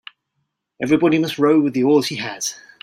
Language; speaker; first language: English; native; English